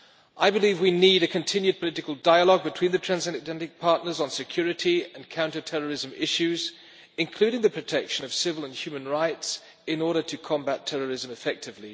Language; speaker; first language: English; non-native, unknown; German